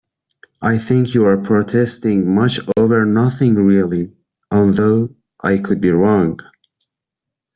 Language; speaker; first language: English; non-native, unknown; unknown